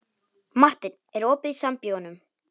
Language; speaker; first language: Icelandic; non-native, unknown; Polish